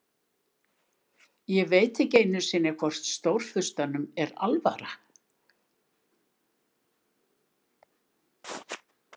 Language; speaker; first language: Icelandic; native; Icelandic